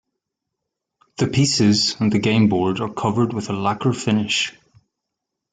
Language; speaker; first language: English; native; English